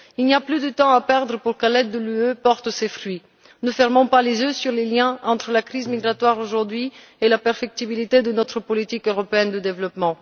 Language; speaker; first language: French; non-native, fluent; Bulgarian